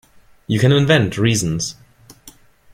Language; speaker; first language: English; non-native, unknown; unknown